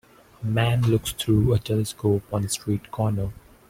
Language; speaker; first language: English; non-native, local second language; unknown